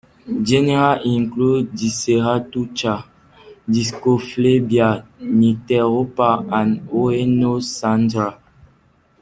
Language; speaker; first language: English; non-native, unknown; French